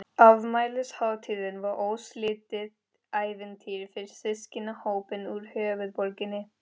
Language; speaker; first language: Icelandic; non-native, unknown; Spanish